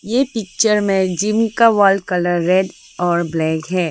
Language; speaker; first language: Hindi; early bilingual, other home language; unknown